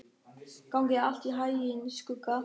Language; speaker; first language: Icelandic; non-native, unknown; German